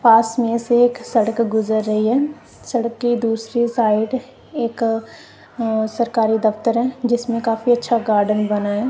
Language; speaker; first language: Hindi; non-native, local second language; Punjabi